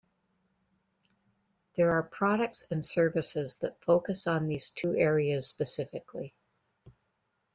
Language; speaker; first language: English; native; English